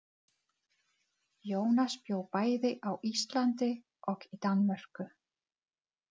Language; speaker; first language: Icelandic; non-native, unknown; Czech